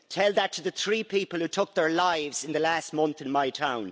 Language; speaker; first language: English; native; English